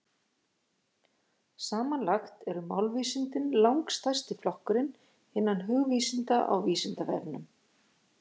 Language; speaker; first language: Icelandic; native; Icelandic